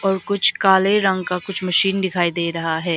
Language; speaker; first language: Hindi; early bilingual, other home language; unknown